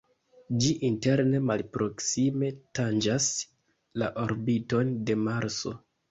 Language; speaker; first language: Esperanto; non-native, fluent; Kinyarwanda